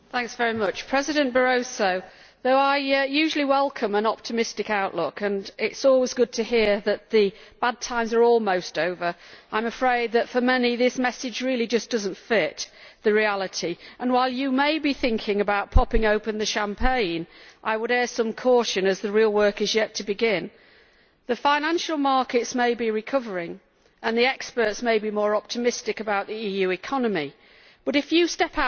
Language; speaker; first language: English; native; English